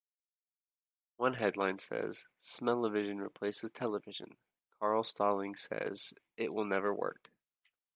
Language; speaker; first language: English; native; English